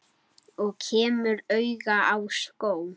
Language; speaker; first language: Icelandic; native; Icelandic